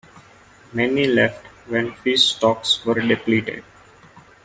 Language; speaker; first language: English; non-native, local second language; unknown